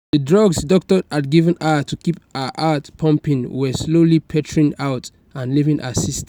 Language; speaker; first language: English; non-native, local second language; Yoruba